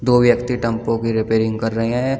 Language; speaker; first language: Hindi; native; Hindi